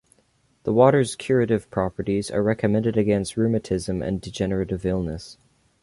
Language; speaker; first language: English; native; English